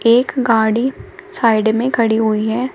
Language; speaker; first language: Hindi; native; Hindi